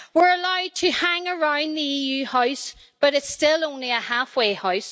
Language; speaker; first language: English; native; English